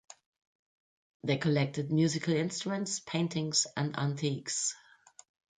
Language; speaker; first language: English; native; English